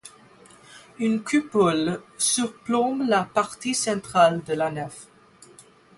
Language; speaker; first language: French; non-native, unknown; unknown